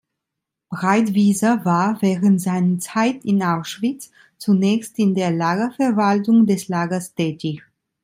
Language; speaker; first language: German; non-native, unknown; Italian